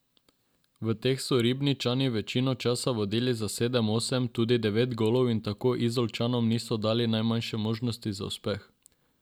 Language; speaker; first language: Slovenian; non-native, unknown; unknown